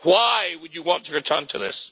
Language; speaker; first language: English; native; English